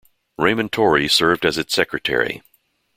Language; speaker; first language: English; native; English